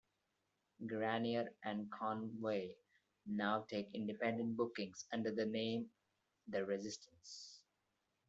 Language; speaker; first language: English; non-native, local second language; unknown